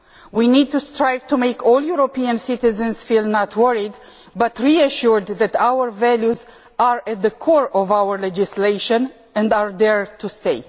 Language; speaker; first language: English; non-native, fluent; Romanian